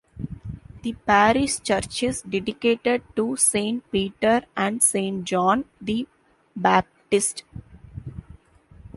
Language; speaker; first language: English; non-native, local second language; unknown